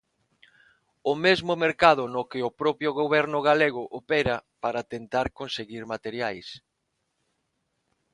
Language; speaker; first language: Galician; non-native, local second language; Spanish